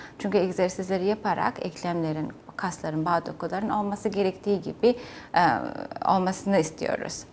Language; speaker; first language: Turkish; non-native, fluent; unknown